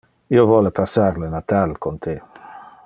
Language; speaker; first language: Interlingua; non-native, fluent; Dutch